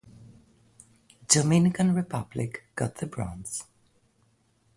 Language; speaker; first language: English; non-native, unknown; Greek